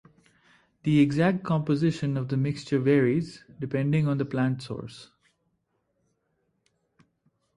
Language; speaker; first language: English; non-native, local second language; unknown